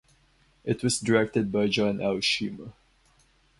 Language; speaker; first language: English; non-native, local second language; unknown